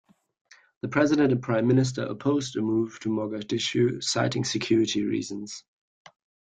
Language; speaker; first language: English; non-native, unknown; German